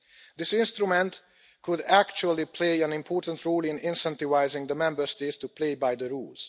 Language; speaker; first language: English; non-native, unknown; Hungarian